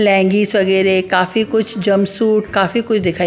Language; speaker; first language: Hindi; non-native, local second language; Punjabi